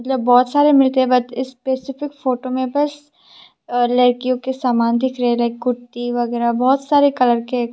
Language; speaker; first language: Hindi; non-native, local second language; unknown